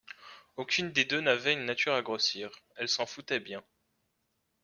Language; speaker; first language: French; native; French